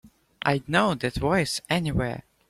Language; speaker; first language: English; native; English